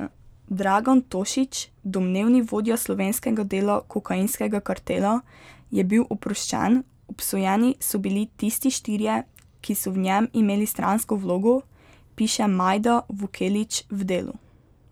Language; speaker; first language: Slovenian; native; Slovenian